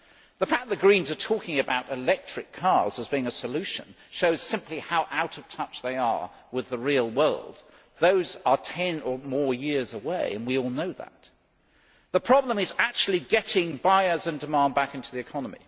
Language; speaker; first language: English; native; English